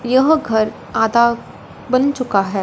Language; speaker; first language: Hindi; non-native, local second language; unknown